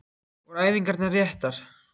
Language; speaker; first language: Icelandic; native; Icelandic